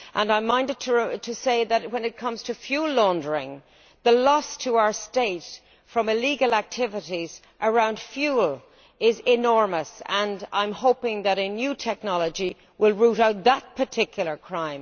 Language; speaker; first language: English; native; English